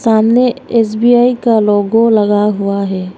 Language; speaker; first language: Hindi; non-native, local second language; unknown